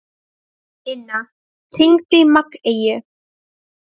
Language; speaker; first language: Icelandic; non-native, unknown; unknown